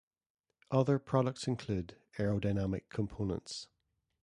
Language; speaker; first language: English; native; English